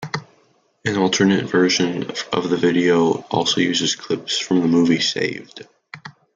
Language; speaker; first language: English; native; English